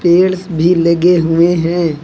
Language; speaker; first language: Hindi; native; Hindi